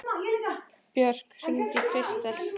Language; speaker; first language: Icelandic; native; Icelandic